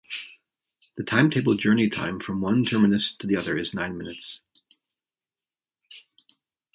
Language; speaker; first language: English; native; English